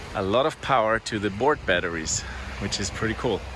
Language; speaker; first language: English; non-native, fluent; German